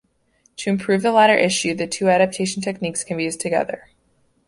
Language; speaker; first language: English; native; English